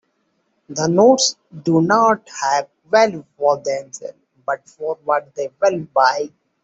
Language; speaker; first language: English; non-native, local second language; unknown